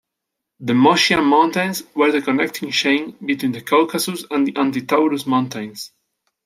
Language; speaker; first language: English; non-native, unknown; Spanish